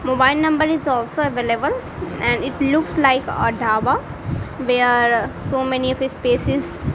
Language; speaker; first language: English; non-native, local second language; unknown